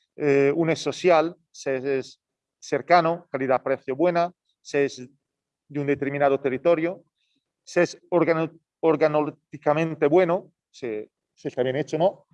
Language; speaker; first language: Spanish; non-native, fluent; Italian